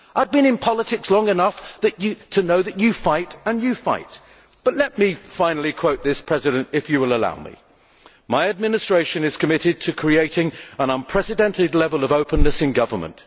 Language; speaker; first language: English; native; English